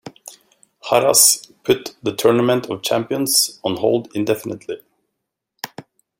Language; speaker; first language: English; native; English